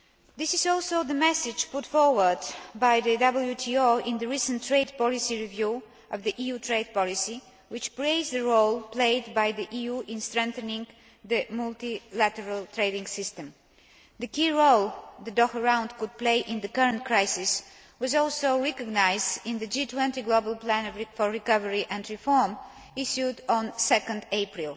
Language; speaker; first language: English; non-native, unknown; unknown